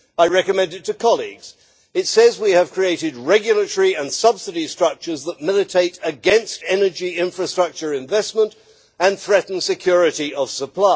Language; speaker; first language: English; native; English